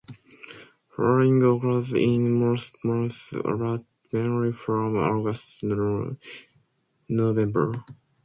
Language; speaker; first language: English; non-native, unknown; Japanese